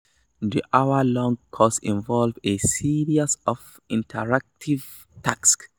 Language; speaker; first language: English; non-native, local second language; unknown